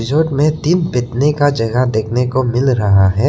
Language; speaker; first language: Hindi; non-native, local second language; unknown